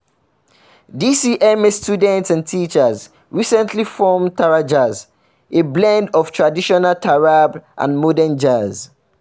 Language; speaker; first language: English; non-native, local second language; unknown